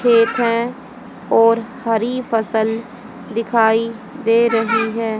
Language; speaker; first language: Hindi; native; Hindi